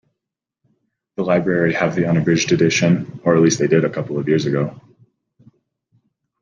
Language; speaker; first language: English; native; English